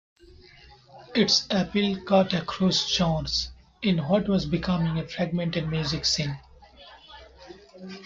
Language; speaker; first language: English; non-native, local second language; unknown